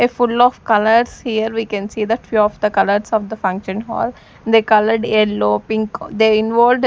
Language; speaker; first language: English; non-native, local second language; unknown